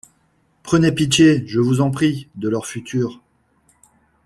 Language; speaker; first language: French; non-native, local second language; Malagasy